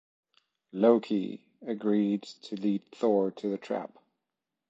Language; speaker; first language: English; non-native, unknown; French